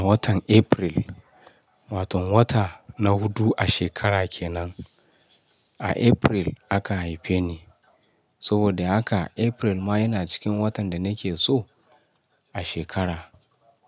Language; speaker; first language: Hausa; non-native, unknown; Yoruba